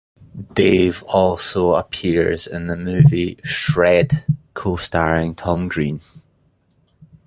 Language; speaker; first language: English; native; English